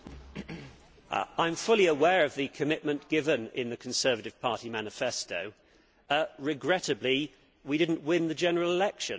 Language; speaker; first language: English; native; English